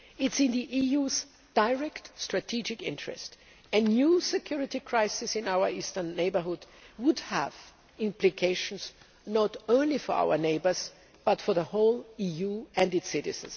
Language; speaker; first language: English; non-native, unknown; German